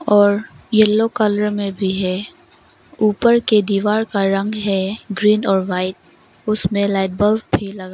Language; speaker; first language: Hindi; non-native, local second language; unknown